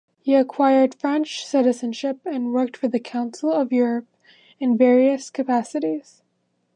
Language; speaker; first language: English; native; English